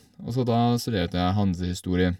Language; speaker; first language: Norwegian; non-native, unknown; English